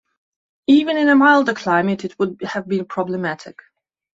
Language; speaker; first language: English; non-native, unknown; Belarusian